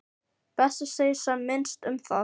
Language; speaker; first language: Icelandic; non-native, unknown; Filipino